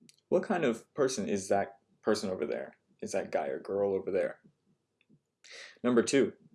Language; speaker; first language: English; native; English